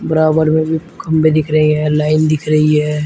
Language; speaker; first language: Hindi; native; Hindi